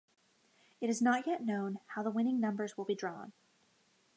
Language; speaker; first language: English; native; English